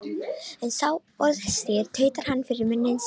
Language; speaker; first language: Icelandic; non-native, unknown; Romanian